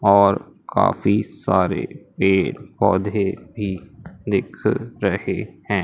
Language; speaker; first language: Hindi; native; Hindi